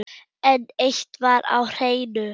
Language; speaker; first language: Icelandic; non-native, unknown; German